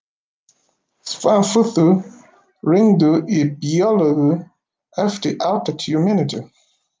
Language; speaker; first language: Icelandic; non-native, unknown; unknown